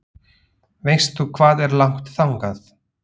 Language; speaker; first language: Icelandic; non-native, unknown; Slovak